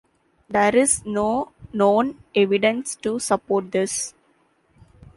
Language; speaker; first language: English; non-native, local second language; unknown